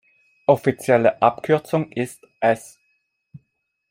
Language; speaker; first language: German; non-native, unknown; Italian